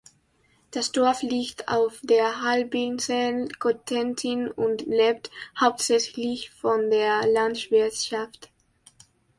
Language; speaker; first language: German; non-native, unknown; Spanish